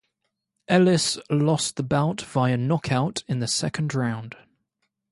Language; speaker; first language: English; native; English